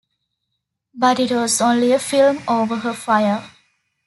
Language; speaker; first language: English; non-native, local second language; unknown